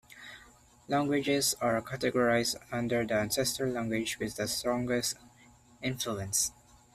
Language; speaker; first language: English; non-native, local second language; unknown